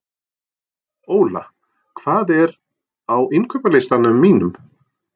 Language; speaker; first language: Icelandic; non-native, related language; Norwegian